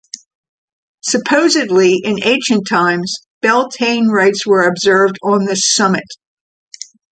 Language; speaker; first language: English; native; English